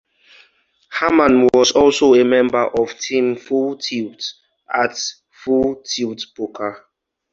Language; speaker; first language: English; non-native, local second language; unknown